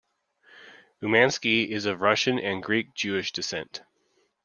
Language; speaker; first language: English; native; English